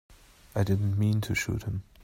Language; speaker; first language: English; non-native, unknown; German